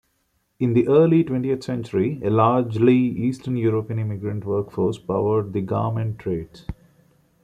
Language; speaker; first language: English; non-native, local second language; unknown